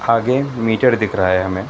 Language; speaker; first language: Hindi; non-native, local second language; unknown